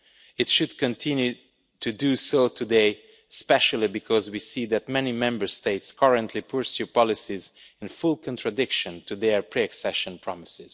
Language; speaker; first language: English; non-native, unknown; Romanian